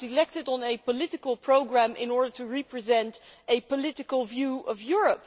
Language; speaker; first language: English; non-native, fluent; Dutch